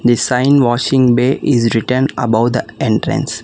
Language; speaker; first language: English; non-native, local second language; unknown